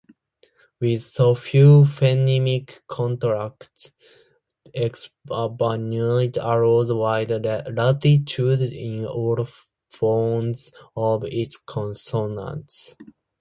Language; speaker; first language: English; non-native, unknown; Japanese